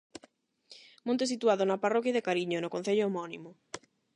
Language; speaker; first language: Galician; non-native, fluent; Spanish